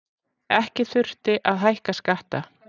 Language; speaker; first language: Icelandic; native; Icelandic